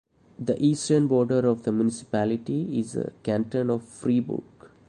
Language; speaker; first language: English; non-native, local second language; Malayalam